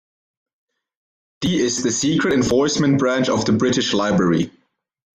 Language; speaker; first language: English; non-native, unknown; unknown